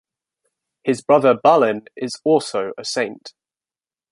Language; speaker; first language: English; native; English